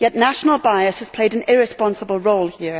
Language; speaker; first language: English; native; English